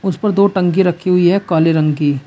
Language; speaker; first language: Hindi; native; Hindi